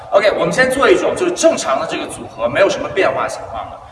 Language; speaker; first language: Chinese; native; Chinese